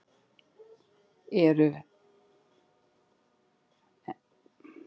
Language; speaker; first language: Icelandic; native; Icelandic